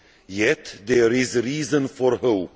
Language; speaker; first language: English; non-native, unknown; Hungarian